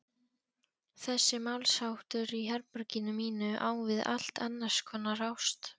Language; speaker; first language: Icelandic; non-native, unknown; Polish